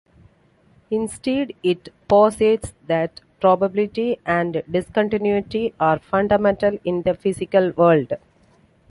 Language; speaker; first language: English; non-native, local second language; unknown